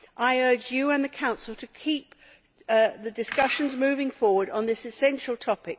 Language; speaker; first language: English; native; English